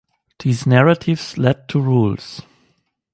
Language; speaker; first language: English; non-native, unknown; German